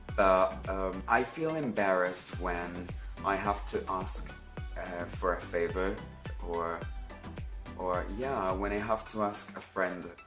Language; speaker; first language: English; non-native, fluent; Spanish